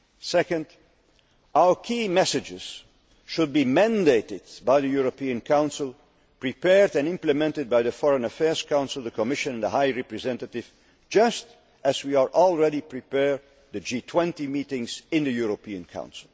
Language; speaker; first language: English; non-native, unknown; Dutch